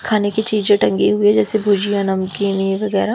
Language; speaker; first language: Hindi; native; Hindi